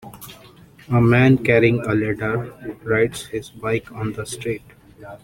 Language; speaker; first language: English; non-native, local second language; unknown